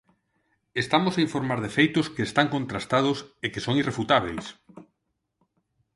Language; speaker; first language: Galician; non-native, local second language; Spanish